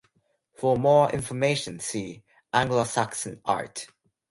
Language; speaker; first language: English; non-native, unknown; Japanese